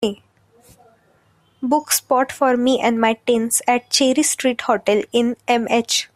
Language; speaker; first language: English; non-native, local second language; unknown